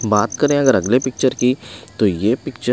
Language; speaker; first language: Hindi; non-native, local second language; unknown